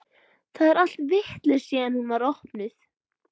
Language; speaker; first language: Icelandic; native; Icelandic